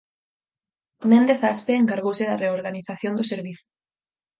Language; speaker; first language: Galician; native; Galician